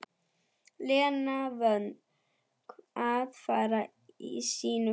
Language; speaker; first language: Icelandic; non-native, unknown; German